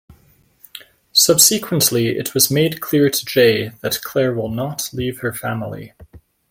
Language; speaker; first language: English; native; English